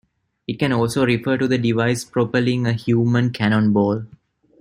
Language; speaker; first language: English; non-native, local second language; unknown